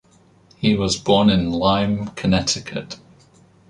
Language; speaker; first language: English; native; English